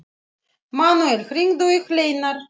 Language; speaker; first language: Icelandic; non-native, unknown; Russian